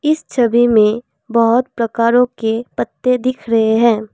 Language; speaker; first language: Hindi; non-native, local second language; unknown